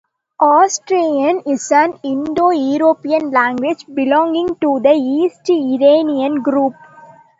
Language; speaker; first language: English; non-native, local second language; Tamil